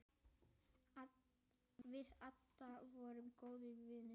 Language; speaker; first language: Icelandic; native; Icelandic